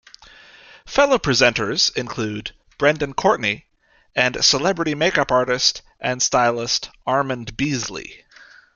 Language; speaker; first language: English; native; English